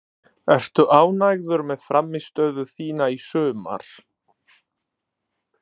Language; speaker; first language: Icelandic; non-native, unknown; Italian